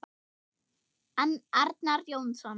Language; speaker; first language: Icelandic; non-native, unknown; German